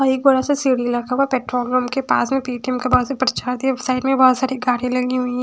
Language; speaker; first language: Hindi; non-native, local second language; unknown